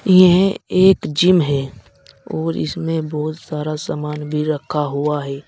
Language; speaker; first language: Hindi; native; Hindi